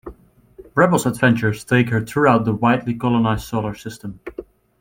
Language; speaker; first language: English; native; English